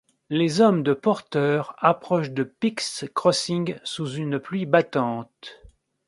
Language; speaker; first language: French; native; French